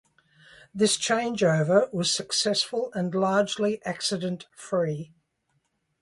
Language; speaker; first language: English; native; English